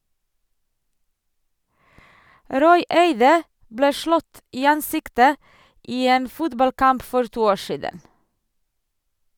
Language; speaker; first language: Norwegian; non-native, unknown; Serbian